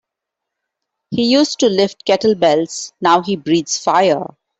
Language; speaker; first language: English; non-native, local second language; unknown